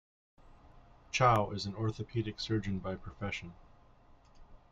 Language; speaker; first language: English; native; English